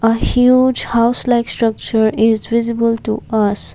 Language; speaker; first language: English; non-native, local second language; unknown